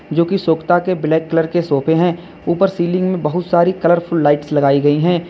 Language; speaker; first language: Hindi; native; Hindi